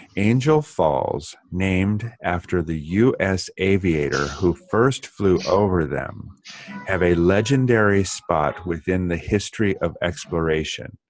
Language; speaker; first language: English; native; English